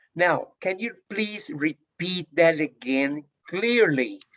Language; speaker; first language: English; non-native, fluent; Spanish